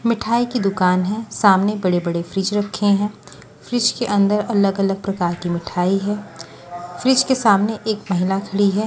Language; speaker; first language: Hindi; non-native, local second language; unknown